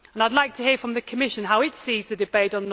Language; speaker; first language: English; native; English